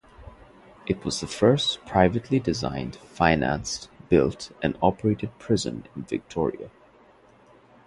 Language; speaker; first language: English; non-native, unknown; Bangla